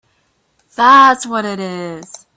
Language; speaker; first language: English; native; English